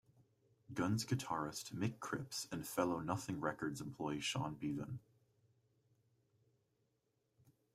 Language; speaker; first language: English; native; English